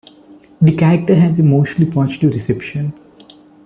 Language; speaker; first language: English; non-native, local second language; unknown